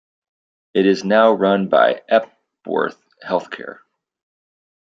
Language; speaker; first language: English; native; English